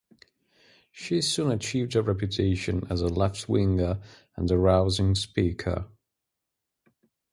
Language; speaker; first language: English; native; English